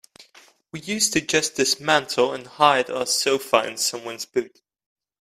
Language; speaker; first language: English; non-native, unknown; Dutch